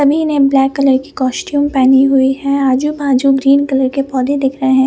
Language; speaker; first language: Hindi; non-native, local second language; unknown